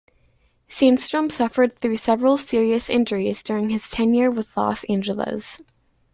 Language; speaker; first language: English; native; English